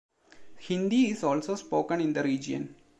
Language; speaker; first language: English; non-native, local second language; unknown